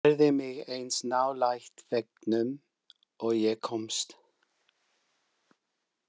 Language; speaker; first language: Icelandic; non-native, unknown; English